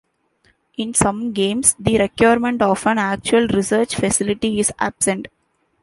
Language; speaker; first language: English; non-native, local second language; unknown